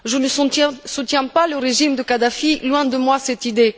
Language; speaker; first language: French; non-native, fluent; Bulgarian